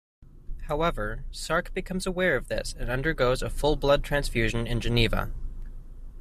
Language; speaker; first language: English; native; English